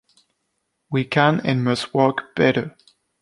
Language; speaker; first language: English; non-native, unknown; French